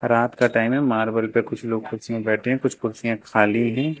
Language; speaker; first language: Hindi; native; Hindi